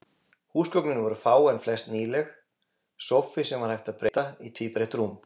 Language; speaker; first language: Icelandic; native; Icelandic